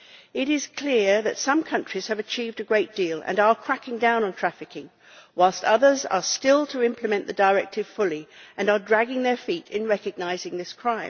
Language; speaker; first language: English; native; English